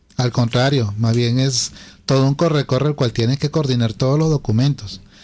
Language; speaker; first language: Spanish; native; Spanish